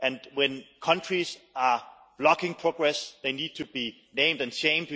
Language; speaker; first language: English; non-native, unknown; Danish